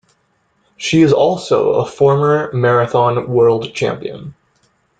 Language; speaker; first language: English; native; English